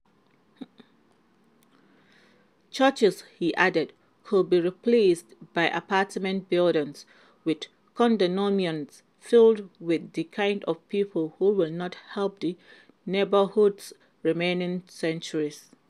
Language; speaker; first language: English; non-native, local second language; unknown